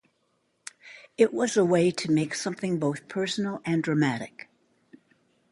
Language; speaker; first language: English; native; English